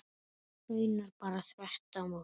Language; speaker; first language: Icelandic; native; Icelandic